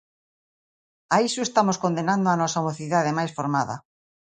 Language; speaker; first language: Galician; native; Galician